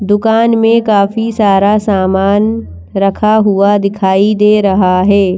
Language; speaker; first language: Hindi; native; Hindi